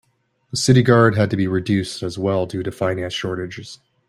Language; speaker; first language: English; native; English